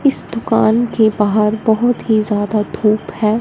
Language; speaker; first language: Hindi; non-native, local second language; Punjabi